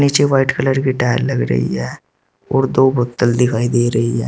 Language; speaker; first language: Hindi; native; Hindi